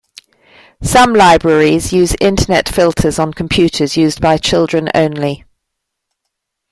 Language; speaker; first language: English; native; English